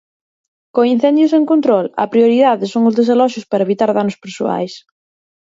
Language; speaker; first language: Galician; native; Galician